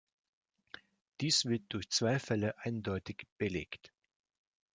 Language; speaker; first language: German; non-native, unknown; Russian